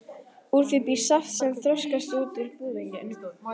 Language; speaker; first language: Icelandic; native; Icelandic